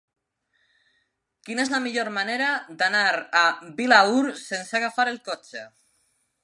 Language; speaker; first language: Catalan; non-native, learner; Spanish